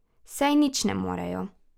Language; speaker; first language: Slovenian; native; Slovenian